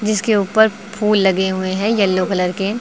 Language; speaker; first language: Hindi; native; Hindi